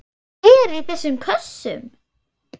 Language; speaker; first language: Icelandic; non-native, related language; Swedish